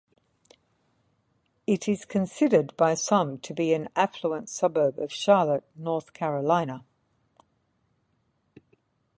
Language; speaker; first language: English; native; English